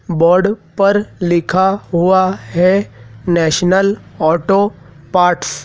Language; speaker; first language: Hindi; native; Hindi